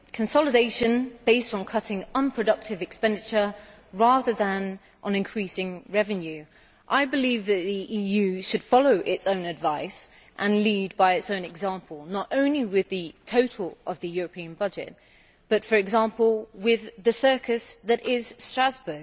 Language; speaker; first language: English; native; English